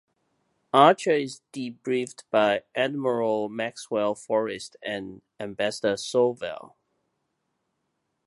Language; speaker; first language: English; non-native, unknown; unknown